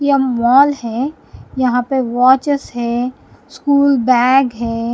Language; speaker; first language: Hindi; non-native, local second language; Punjabi